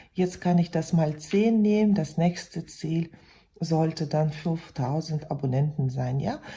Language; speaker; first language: German; non-native, fluent; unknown